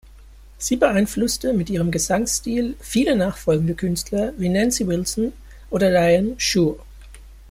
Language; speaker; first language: German; native; German